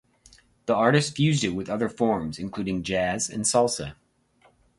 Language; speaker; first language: English; native; English